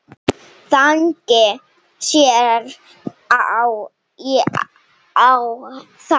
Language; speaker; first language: Icelandic; non-native, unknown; Slovenian